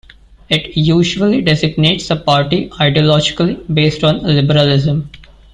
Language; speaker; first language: English; non-native, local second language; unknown